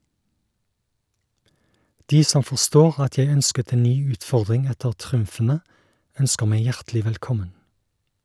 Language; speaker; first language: Norwegian; native; Norwegian